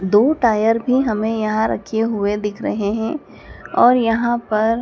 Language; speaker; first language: Hindi; native; Hindi